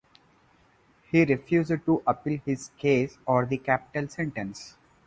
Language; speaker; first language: English; non-native, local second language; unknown